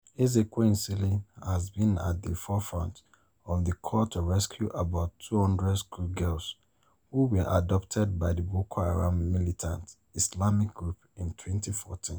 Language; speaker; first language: English; non-native, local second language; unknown